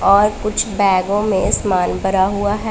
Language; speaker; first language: Hindi; non-native, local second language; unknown